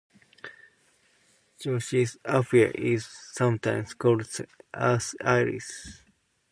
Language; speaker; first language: English; non-native, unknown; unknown